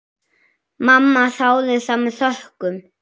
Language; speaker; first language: Icelandic; native; Icelandic